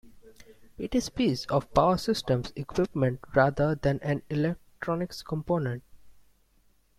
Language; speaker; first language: English; non-native, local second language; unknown